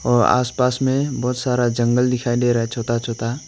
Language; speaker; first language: Hindi; non-native, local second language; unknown